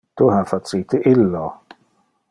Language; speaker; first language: Interlingua; non-native, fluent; Dutch